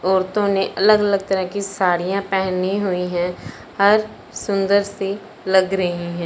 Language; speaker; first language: Hindi; non-native, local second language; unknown